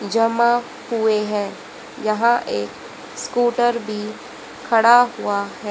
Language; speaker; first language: Hindi; native; Hindi